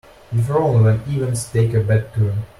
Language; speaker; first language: English; non-native, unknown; Russian